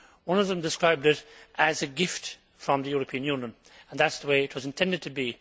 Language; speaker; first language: English; native; English